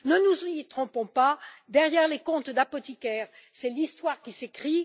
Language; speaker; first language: French; native; French